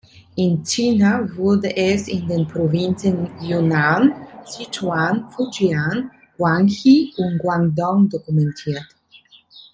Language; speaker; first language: German; non-native, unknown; Italian